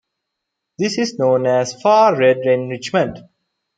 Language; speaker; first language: English; non-native, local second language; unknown